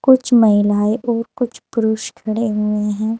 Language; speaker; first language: Hindi; native; Hindi